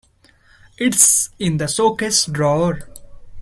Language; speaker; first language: English; non-native, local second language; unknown